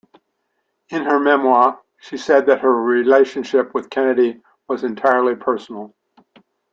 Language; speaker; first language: English; native; English